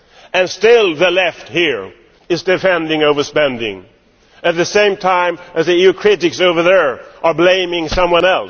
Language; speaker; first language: English; non-native, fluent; Swedish